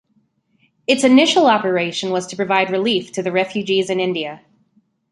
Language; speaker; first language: English; native; English